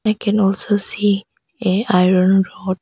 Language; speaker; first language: English; non-native, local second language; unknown